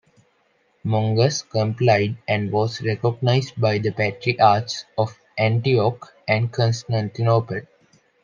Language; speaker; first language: English; non-native, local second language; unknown